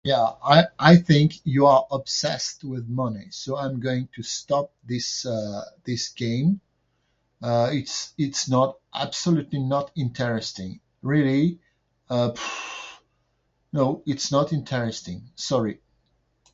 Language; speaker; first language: English; non-native, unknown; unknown